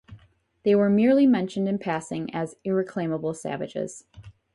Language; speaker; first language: English; native; English